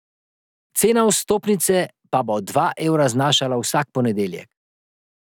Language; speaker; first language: Slovenian; native; Slovenian